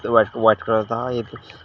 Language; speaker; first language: Hindi; native; Hindi